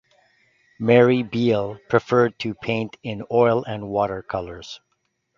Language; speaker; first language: English; native; English